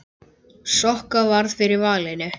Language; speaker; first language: Icelandic; native; Icelandic